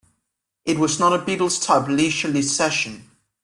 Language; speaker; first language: English; native; English